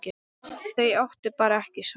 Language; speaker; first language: Icelandic; non-native, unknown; English